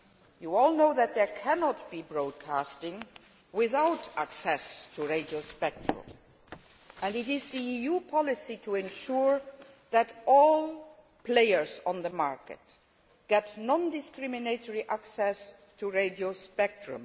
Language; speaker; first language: English; non-native, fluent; Luxembourgish